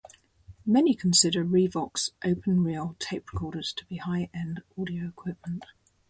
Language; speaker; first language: English; native; English